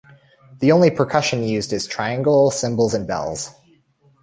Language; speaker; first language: English; native; English